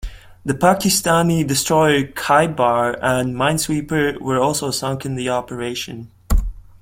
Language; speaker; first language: English; non-native, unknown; Latvian